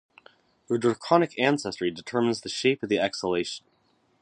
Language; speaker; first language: English; native; English